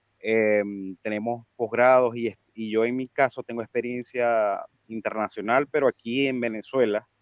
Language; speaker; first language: Spanish; native; Spanish